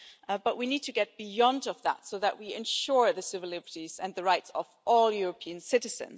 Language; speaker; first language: English; non-native, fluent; German